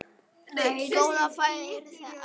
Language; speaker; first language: Icelandic; native; Icelandic